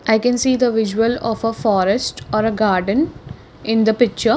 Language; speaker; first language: English; non-native, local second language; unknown